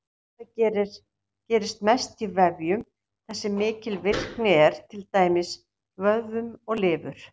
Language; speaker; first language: Icelandic; native; Icelandic